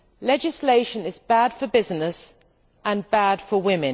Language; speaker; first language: English; native; English